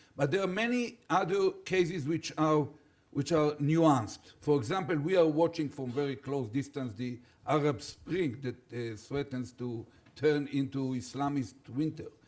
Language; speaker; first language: English; non-native, fluent; Hebrew